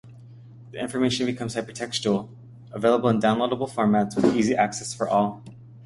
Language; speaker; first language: English; native; English